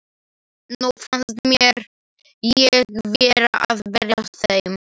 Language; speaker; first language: Icelandic; non-native, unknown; Slovak